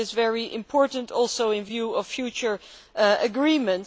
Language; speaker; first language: English; non-native, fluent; Dutch